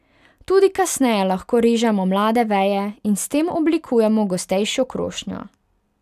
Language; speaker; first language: Slovenian; non-native, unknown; Hungarian